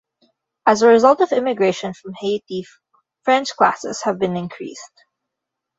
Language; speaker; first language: English; non-native, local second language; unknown